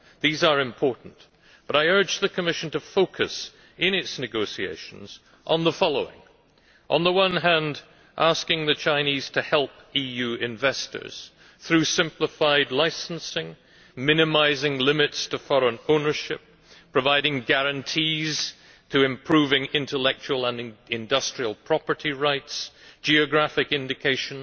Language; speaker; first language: English; native; English